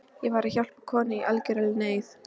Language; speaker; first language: Icelandic; non-native, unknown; Polish